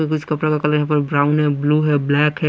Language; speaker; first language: Hindi; non-native, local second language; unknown